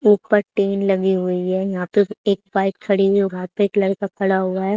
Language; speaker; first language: Hindi; native; Hindi